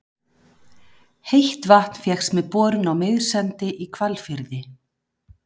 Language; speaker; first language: Icelandic; native; Icelandic